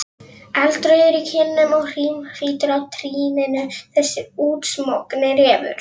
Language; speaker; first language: Icelandic; non-native, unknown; Polish